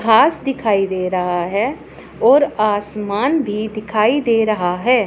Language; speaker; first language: Hindi; non-native, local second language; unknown